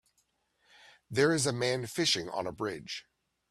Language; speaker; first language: English; native; English